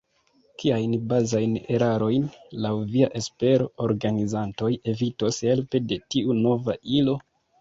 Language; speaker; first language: Esperanto; non-native, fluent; Kinyarwanda